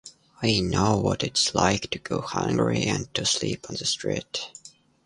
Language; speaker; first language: English; native; English